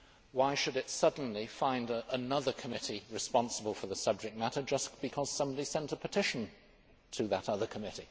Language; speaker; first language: English; native; English